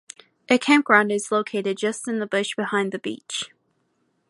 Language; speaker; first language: English; native; English